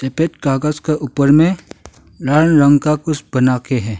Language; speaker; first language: Hindi; non-native, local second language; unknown